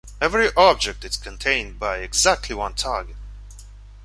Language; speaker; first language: English; non-native, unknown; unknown